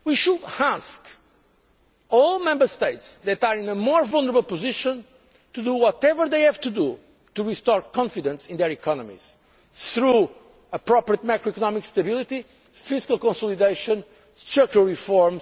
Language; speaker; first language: English; non-native, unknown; Portuguese